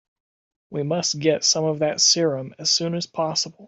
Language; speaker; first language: English; native; English